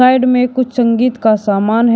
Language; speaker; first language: Hindi; native; Hindi